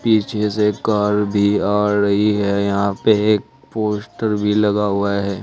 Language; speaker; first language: Hindi; native; Hindi